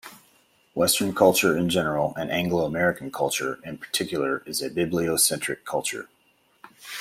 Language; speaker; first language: English; native; English